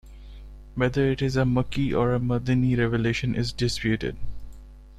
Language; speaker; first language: English; non-native, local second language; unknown